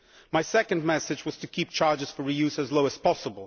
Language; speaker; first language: English; non-native, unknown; Polish